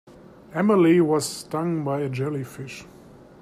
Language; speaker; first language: English; native; English